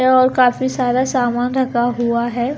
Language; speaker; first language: Hindi; non-native, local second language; Punjabi